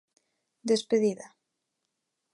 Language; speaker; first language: Galician; non-native, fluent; Spanish